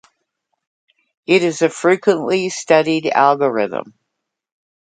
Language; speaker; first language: English; native; English